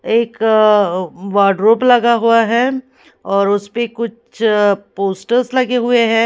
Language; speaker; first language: Hindi; non-native, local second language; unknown